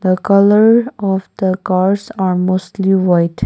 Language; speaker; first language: English; non-native, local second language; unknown